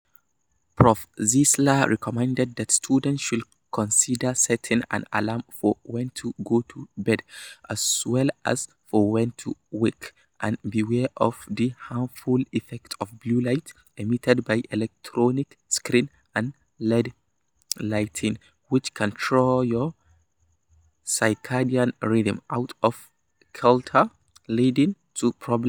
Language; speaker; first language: English; non-native, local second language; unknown